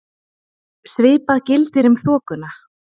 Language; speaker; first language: Icelandic; native; Icelandic